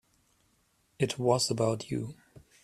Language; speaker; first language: English; non-native, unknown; German